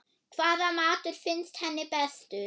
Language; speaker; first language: Icelandic; non-native, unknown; German